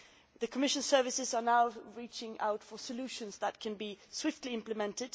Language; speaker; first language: English; non-native, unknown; Swedish